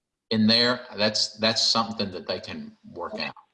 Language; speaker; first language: English; native; English